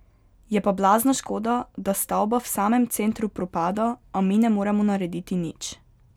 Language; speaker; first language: Slovenian; native; Slovenian